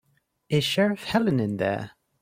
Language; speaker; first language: English; native; English